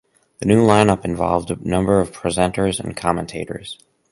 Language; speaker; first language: English; native; English